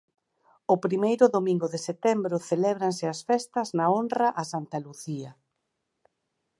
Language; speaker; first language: Galician; native; Galician